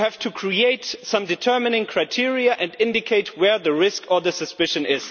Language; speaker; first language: English; non-native, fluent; German